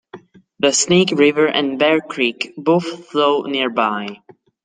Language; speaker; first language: English; non-native, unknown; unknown